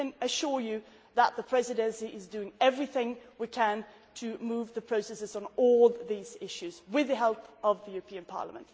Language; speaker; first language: English; non-native, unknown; Swedish